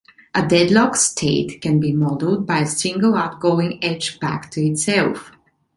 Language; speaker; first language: English; non-native, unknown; Italian